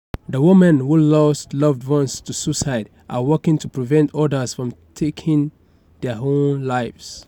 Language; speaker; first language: English; non-native, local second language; Yoruba